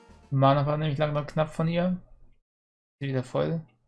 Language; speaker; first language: German; native; German